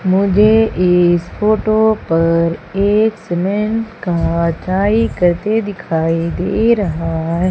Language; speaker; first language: Hindi; native; Hindi